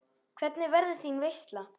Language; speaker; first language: Icelandic; native; Icelandic